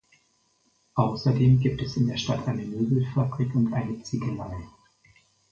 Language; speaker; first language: German; native; German